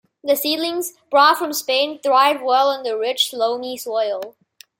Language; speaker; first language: English; non-native, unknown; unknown